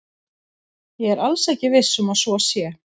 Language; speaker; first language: Icelandic; native; Icelandic